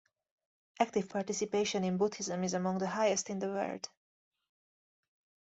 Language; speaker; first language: English; native; English